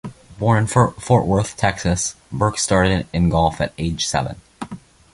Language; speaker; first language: English; native; English